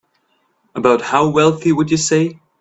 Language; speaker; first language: English; non-native, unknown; German